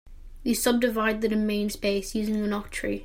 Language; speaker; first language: English; native; English